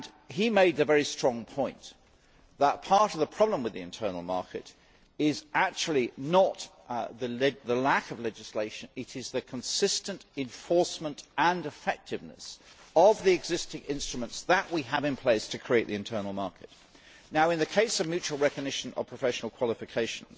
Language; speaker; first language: English; native; English